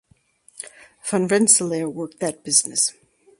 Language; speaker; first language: English; native; English